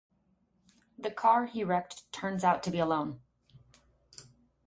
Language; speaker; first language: English; native; English